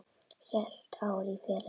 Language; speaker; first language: Icelandic; native; Icelandic